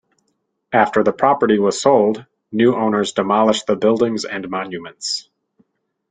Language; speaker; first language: English; native; English